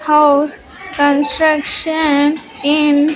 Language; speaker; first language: English; non-native, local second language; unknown